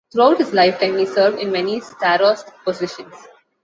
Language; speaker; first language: English; non-native, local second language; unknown